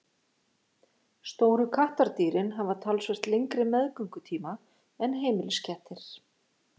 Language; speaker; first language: Icelandic; native; Icelandic